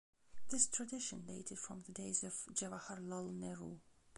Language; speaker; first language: English; non-native, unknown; Belarusian